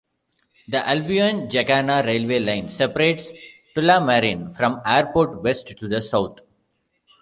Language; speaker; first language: English; non-native, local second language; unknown